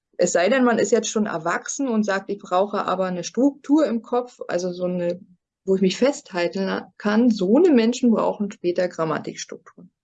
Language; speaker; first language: German; native; German